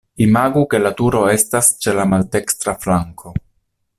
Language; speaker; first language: Esperanto; non-native, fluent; Italian